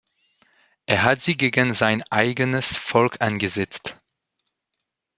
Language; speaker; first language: German; non-native, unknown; French